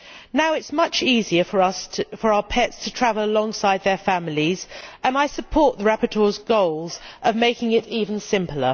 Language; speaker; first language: English; native; English